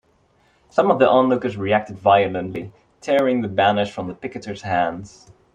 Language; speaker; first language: English; non-native, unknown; Dutch